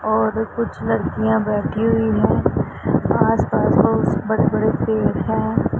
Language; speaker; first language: Hindi; non-native, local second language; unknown